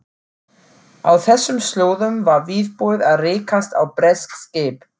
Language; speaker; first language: Icelandic; non-native, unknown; German